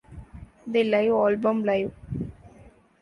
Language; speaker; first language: English; non-native, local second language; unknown